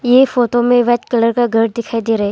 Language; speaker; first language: Hindi; non-native, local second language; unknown